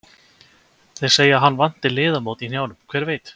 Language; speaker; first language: Icelandic; native; Icelandic